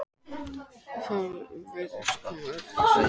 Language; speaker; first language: Icelandic; native; Icelandic